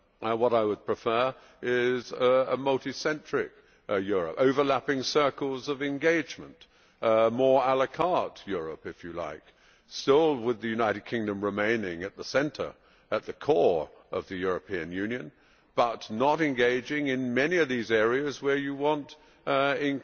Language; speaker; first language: English; native; English